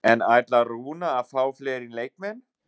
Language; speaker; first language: Icelandic; non-native, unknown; German